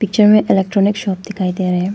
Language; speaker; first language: Hindi; non-native, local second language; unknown